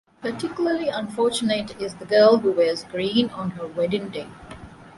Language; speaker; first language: English; non-native, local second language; Divehi